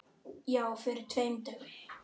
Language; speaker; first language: Icelandic; native; Icelandic